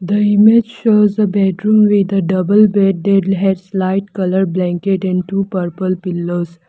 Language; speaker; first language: English; non-native, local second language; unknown